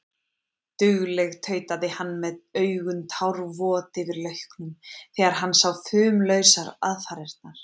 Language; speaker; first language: Icelandic; native; Icelandic